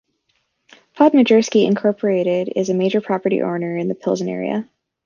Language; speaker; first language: English; native; English